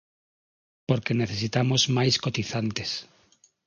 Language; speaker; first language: Galician; non-native, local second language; Spanish